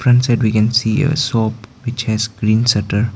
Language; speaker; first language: English; non-native, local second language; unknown